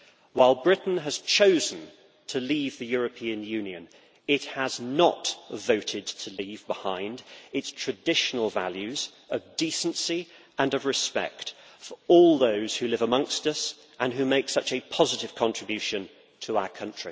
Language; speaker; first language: English; native; English